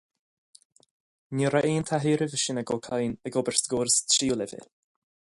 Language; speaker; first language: Irish; non-native, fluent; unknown